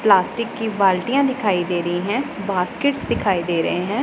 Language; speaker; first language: Hindi; non-native, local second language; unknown